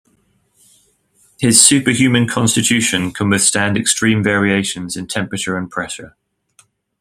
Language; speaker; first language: English; native; English